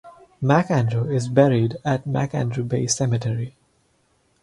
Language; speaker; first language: English; non-native, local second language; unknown